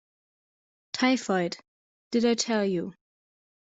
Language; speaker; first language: English; non-native, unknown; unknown